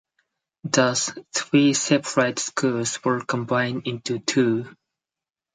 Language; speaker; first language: English; non-native, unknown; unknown